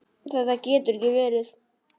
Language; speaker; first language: Icelandic; native; Icelandic